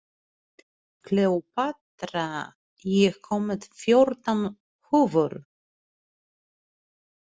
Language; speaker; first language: Icelandic; non-native, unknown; Polish